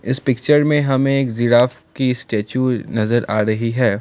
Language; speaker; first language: Hindi; non-native, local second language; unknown